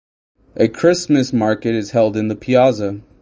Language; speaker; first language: English; native; English